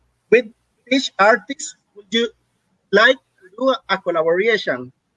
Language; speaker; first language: English; non-native, learner; Spanish